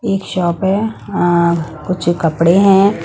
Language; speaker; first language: Hindi; non-native, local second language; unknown